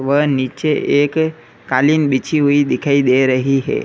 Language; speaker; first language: Hindi; native; Hindi